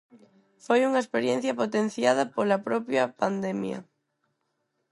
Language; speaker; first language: Galician; non-native, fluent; Spanish